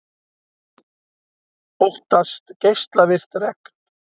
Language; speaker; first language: Icelandic; native; Icelandic